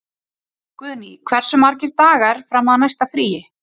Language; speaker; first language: Icelandic; native; Icelandic